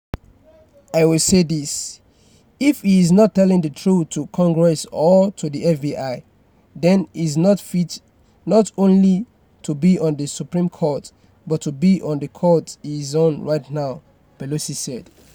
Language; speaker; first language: English; non-native, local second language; Yoruba